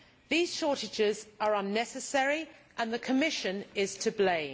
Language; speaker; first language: English; native; English